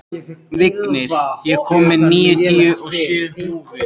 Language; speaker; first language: Icelandic; native; Icelandic